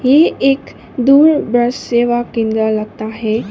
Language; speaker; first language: Hindi; non-native, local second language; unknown